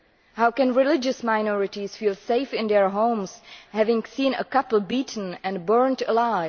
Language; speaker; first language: English; non-native, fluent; Czech